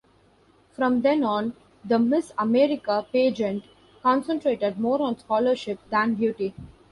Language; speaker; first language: English; non-native, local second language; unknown